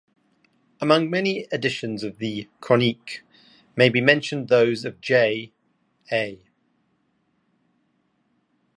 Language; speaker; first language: English; native; English